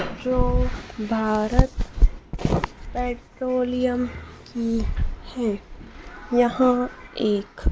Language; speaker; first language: Hindi; native; Hindi